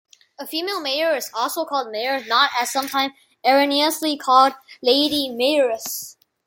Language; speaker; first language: English; non-native, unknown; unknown